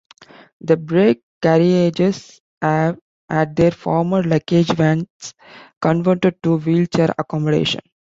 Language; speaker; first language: English; non-native, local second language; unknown